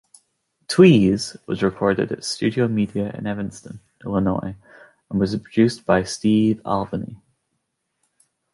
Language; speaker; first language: English; native; English